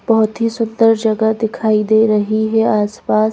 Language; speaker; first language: Hindi; native; Hindi